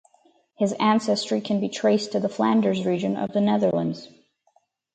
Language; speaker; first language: English; native; English